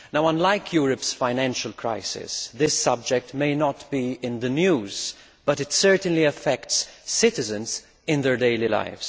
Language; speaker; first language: English; non-native, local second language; Maltese